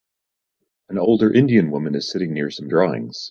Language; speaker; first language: English; native; English